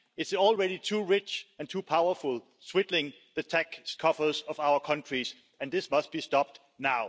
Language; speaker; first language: English; non-native, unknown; Danish